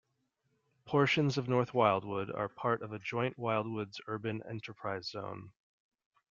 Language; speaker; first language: English; native; English